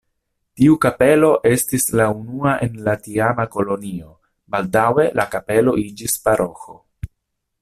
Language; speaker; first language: Esperanto; non-native, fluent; Italian